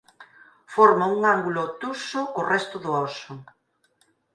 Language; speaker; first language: Galician; native; Galician